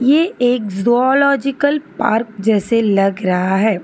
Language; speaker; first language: Hindi; non-native, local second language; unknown